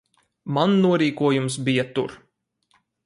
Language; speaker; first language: Latvian; native; Latvian